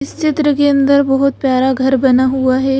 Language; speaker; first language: Hindi; native; Hindi